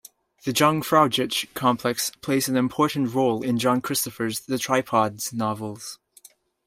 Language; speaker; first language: English; native; English